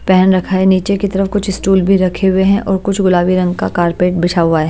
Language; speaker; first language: Hindi; native; Hindi